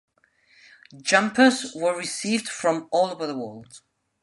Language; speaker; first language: English; non-native, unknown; Spanish